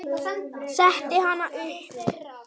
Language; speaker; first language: Icelandic; native; Icelandic